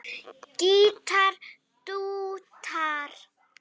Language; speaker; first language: Icelandic; native; Icelandic